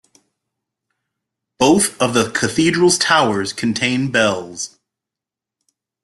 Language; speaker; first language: English; native; English